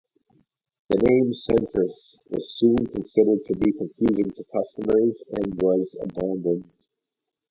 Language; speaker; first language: English; native; English